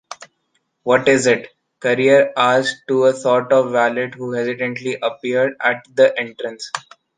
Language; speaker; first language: English; non-native, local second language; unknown